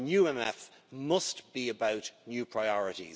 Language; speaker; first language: English; native; English